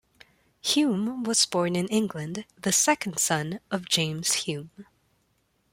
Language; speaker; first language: English; non-native, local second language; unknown